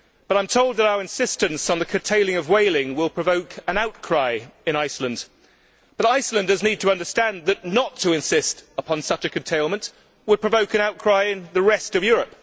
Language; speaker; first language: English; native; English